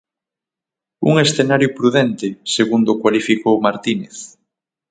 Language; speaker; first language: Galician; native; Galician